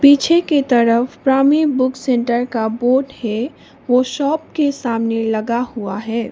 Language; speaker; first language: Hindi; non-native, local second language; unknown